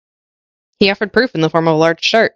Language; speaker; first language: English; native; English